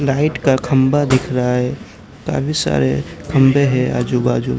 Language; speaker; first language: Hindi; non-native, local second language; Gujarati